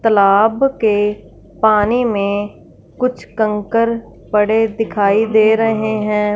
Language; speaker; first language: Hindi; non-native, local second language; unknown